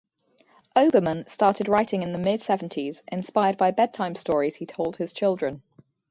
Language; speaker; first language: English; native; English